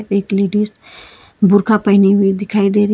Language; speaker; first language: Hindi; non-native, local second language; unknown